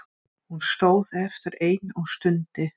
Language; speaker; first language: Icelandic; non-native, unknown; Dutch